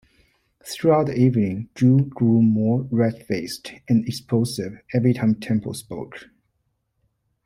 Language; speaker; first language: English; non-native, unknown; Chinese